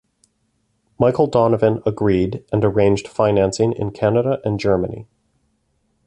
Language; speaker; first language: English; native; English